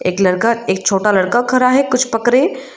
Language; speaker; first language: Hindi; non-native, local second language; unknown